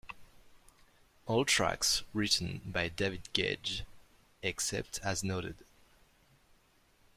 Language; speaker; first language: English; non-native, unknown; French